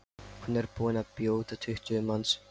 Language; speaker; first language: Icelandic; non-native, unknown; Lithuanian